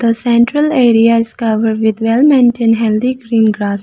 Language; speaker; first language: English; non-native, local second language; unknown